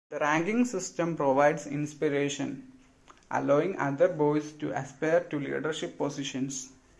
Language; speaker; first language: English; non-native, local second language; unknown